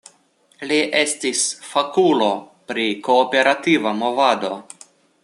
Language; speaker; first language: Esperanto; non-native, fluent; Russian